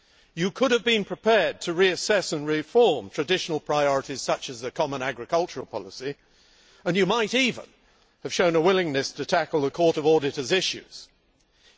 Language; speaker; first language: English; native; English